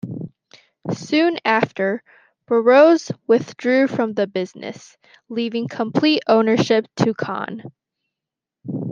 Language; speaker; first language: English; native; English